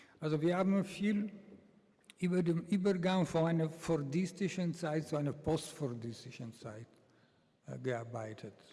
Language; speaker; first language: German; non-native, fluent; Italian